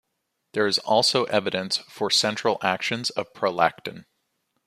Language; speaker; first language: English; native; English